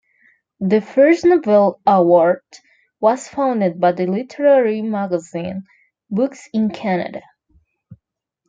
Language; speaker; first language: English; non-native, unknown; Spanish